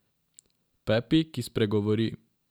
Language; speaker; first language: Slovenian; non-native, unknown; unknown